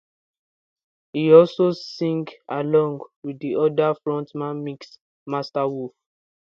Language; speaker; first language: English; non-native, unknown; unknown